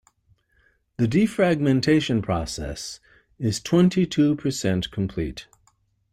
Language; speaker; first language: English; native; English